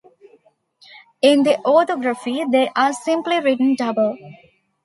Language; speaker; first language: English; non-native, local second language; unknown